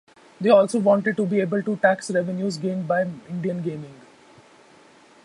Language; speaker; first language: English; non-native, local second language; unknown